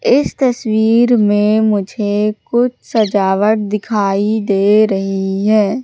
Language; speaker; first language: Hindi; native; Hindi